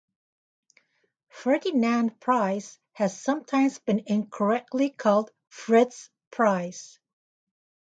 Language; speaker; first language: English; native; English